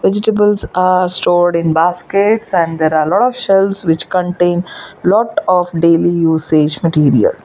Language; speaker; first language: English; non-native, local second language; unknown